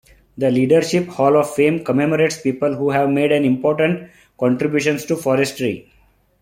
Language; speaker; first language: English; non-native, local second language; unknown